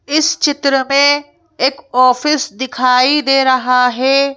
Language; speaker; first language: Hindi; native; Hindi